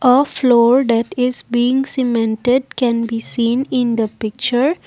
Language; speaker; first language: English; non-native, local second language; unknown